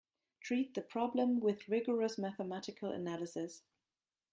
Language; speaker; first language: English; non-native, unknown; German